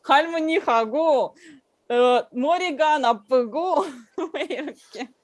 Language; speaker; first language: Korean; non-native, learner; Russian